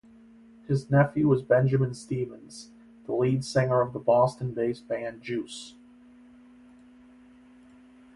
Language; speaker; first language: English; native; English